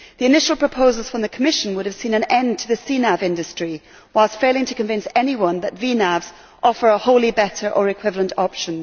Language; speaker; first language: English; native; English